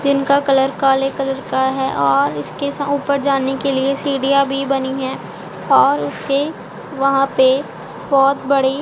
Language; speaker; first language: Hindi; non-native, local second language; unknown